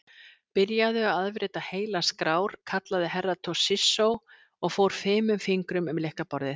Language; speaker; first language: Icelandic; native; Icelandic